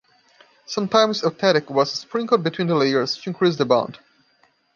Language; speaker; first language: English; non-native, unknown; Portuguese